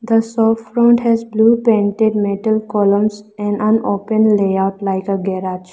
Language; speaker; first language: English; non-native, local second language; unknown